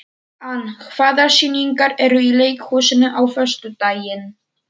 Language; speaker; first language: Icelandic; non-native, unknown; Polish